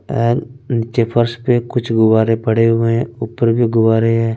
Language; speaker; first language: Hindi; non-native, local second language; Punjabi